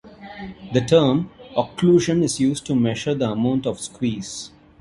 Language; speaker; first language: English; non-native, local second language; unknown